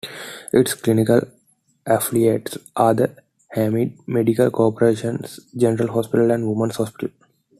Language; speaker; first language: English; non-native, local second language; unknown